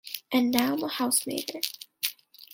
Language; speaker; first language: English; native; English